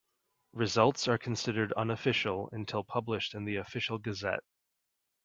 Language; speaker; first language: English; native; English